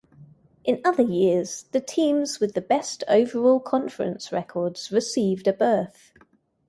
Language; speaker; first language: English; native; English